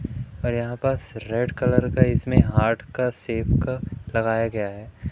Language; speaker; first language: Hindi; native; Hindi